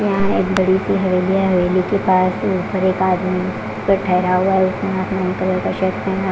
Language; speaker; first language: Hindi; non-native, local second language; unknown